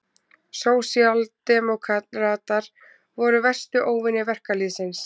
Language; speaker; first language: Icelandic; native; Icelandic